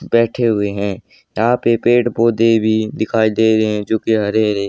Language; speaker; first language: Hindi; native; Hindi